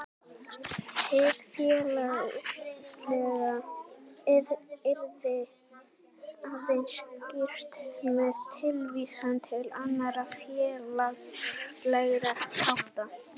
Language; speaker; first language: Icelandic; native; Icelandic